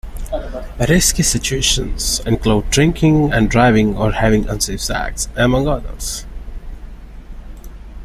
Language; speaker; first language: English; non-native, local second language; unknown